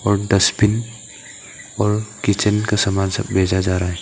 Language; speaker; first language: Hindi; early bilingual, other home language; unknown